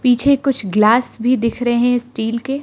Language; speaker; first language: Hindi; non-native, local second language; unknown